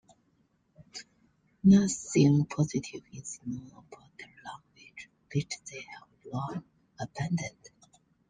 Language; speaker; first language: English; non-native, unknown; Chinese